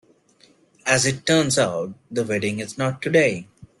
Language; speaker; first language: English; non-native, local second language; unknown